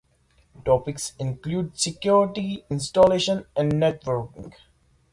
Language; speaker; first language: English; native; English